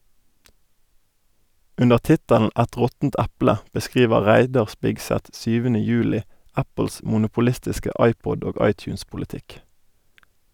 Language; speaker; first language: Norwegian; native; Norwegian